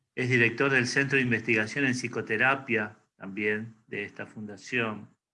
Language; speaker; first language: Spanish; native; Spanish